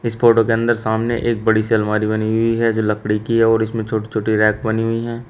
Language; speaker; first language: Hindi; native; Hindi